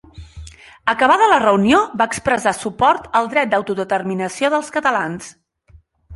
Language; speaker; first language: Catalan; non-native, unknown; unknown